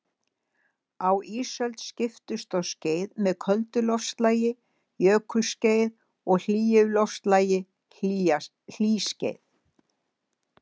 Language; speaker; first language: Icelandic; native; Icelandic